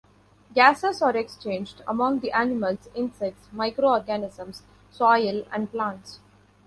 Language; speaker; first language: English; non-native, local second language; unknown